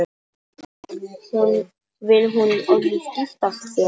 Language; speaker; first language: Icelandic; non-native, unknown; Polish